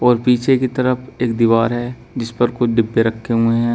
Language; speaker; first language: Hindi; native; Hindi